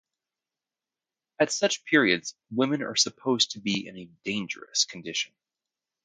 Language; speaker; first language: English; native; English